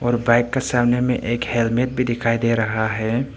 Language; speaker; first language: Hindi; non-native, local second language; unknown